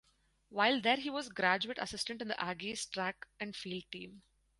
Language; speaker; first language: English; non-native, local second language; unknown